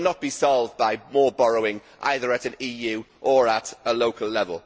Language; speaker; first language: English; native; English